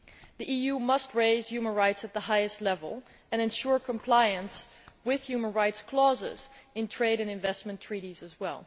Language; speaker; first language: English; non-native, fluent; Dutch